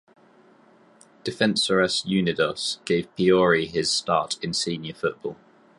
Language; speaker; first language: English; native; English